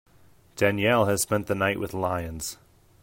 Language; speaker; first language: English; native; English